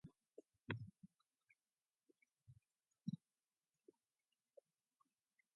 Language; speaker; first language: English; non-native, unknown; Mongolian